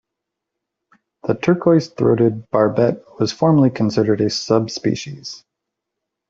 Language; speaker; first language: English; native; English